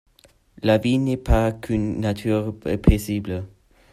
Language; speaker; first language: French; non-native, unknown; German